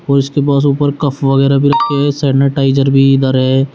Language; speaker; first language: Hindi; native; Hindi